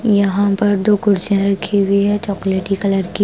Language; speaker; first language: Hindi; non-native, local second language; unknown